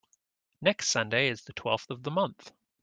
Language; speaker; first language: English; native; English